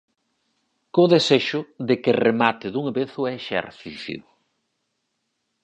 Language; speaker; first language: Galician; native; Galician